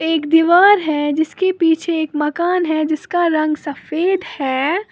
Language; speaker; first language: Hindi; native; Hindi